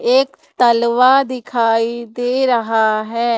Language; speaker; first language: Hindi; native; Hindi